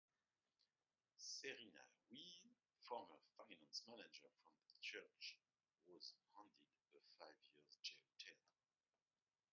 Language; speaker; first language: English; non-native, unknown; French